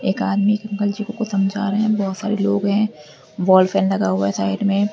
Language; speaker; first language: Hindi; native; Hindi